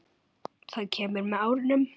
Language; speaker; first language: Icelandic; native; Icelandic